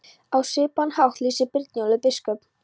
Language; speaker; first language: Icelandic; non-native, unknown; Polish